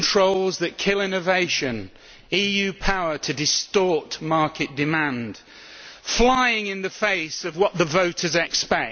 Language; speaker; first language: English; native; English